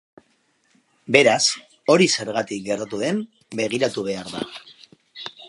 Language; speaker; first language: Basque; non-native, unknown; Spanish